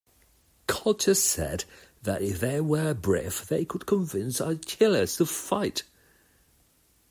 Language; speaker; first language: English; non-native, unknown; Catalan